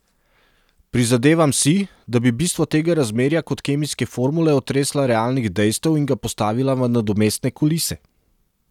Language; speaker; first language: Slovenian; non-native, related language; Serbian